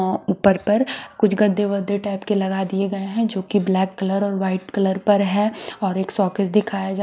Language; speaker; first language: Hindi; native; Hindi